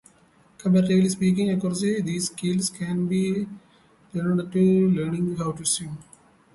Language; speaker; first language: English; native; English